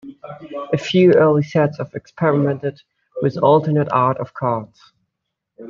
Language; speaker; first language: English; native; English